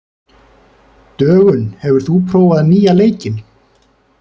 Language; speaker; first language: Icelandic; native; Icelandic